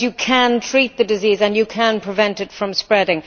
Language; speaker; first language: English; native; English